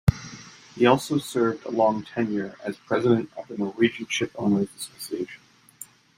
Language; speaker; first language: English; native; English